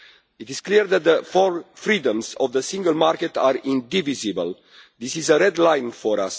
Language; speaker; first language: English; non-native, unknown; Romanian